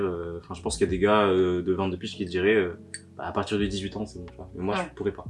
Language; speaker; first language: French; native; French